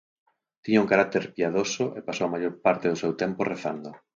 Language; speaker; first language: Galician; native; Galician